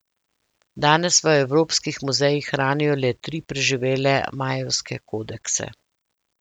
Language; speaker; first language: Slovenian; native; Slovenian